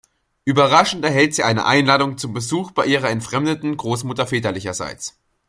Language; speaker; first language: German; native; German